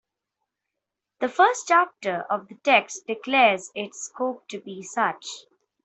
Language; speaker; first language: English; non-native, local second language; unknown